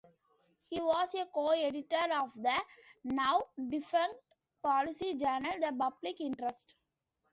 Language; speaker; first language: English; non-native, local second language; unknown